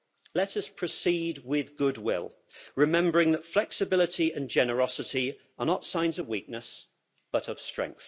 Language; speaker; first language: English; native; English